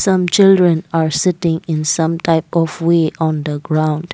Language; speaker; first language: English; non-native, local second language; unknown